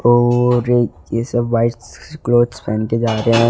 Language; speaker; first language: Hindi; native; Hindi